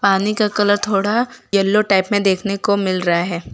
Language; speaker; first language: Hindi; non-native, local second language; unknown